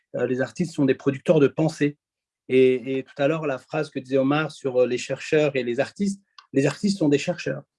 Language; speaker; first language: French; early bilingual, other home language; Arabic